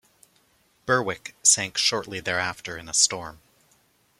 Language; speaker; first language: English; native; English